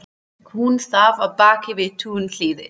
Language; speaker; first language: Icelandic; non-native, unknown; German